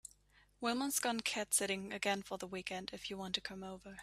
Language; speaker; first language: English; native; English